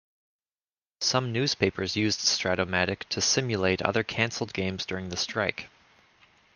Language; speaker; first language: English; native; English